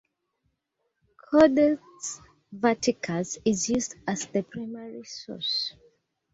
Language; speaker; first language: English; native; English